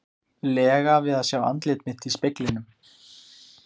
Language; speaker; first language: Icelandic; native; Icelandic